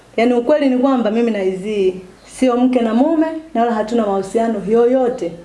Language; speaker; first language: Swahili; native; Swahili